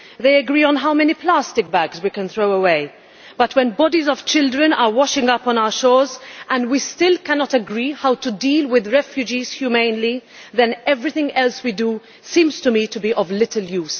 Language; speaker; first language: English; non-native, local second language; Maltese